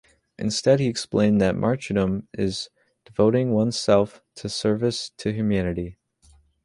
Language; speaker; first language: English; native; English